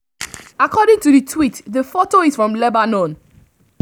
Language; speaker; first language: English; non-native, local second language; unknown